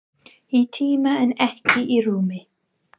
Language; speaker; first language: Icelandic; non-native, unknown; English